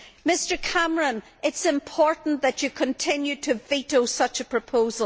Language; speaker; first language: English; native; English